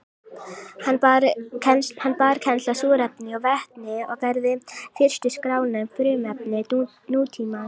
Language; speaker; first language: Icelandic; native; Icelandic